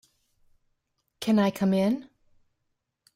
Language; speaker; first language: English; native; English